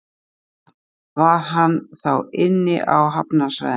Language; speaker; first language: Icelandic; native; Icelandic